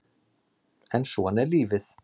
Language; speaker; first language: Icelandic; native; Icelandic